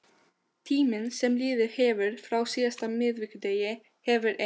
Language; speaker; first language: Icelandic; non-native, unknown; Albanian